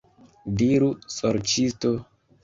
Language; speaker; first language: Esperanto; non-native, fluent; Kinyarwanda